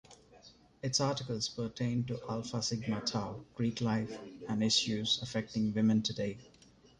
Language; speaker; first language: English; non-native, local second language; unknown